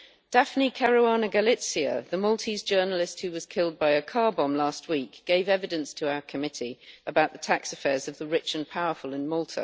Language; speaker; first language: English; native; English